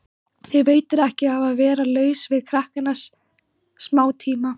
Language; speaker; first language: Icelandic; native; Icelandic